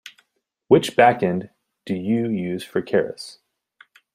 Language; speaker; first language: English; native; English